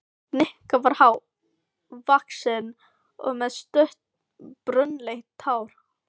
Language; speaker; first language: Icelandic; non-native, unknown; Filipino